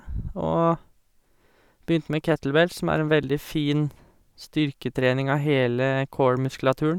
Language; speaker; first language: Norwegian; native; Norwegian